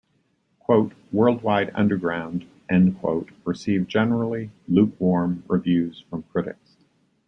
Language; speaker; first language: English; native; English